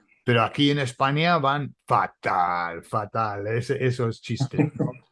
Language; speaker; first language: Spanish; non-native, fluent; English